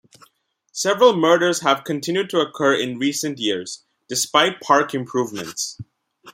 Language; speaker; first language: English; non-native, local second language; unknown